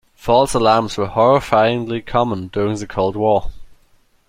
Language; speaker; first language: English; non-native, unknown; German